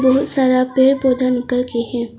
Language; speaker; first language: Hindi; non-native, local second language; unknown